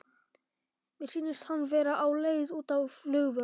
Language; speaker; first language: Icelandic; non-native, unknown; Polish